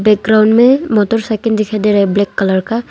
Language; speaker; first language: Hindi; non-native, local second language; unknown